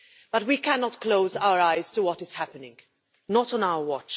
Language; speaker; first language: English; non-native, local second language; Maltese